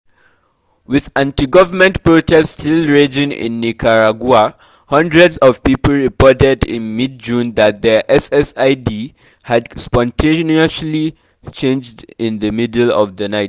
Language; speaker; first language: English; non-native, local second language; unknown